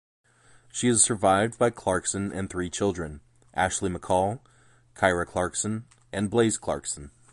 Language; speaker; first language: English; native; English